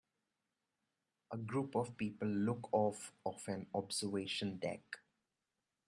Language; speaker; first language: English; non-native, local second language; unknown